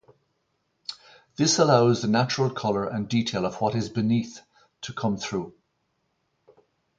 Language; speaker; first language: English; native; English